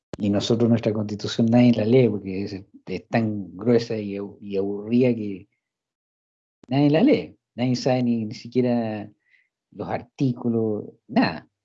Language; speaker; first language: Spanish; non-native, fluent; English